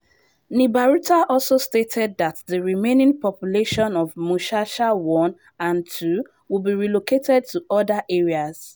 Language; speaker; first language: English; non-native, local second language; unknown